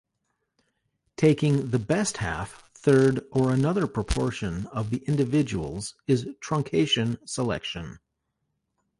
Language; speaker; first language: English; native; English